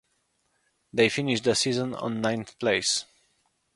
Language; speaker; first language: English; non-native, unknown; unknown